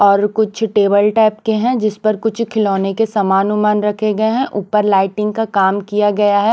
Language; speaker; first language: Hindi; non-native, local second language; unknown